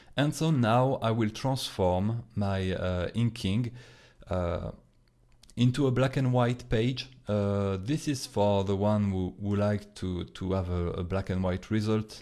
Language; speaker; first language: English; non-native, fluent; French